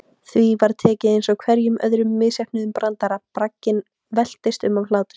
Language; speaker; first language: Icelandic; native; Icelandic